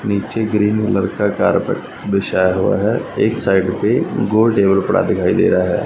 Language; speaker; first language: Hindi; non-native, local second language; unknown